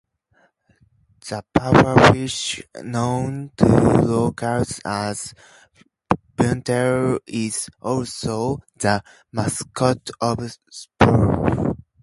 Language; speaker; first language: English; native; English